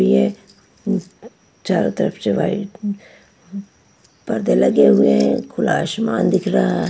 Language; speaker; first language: Hindi; non-native, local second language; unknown